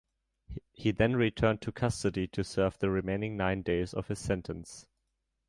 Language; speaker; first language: English; non-native, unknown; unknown